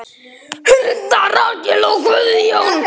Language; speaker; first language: Icelandic; native; Icelandic